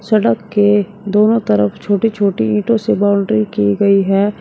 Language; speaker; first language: Hindi; native; Hindi